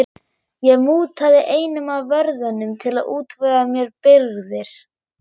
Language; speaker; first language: Icelandic; non-native, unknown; German